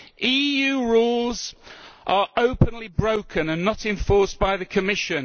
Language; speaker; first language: English; native; English